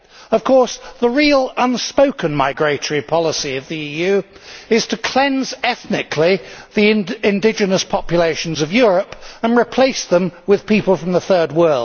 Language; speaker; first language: English; native; English